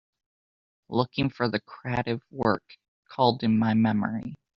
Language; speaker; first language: English; native; English